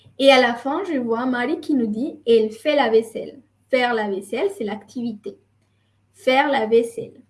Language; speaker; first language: French; non-native, fluent; Spanish